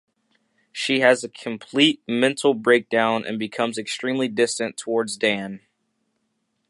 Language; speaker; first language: English; native; English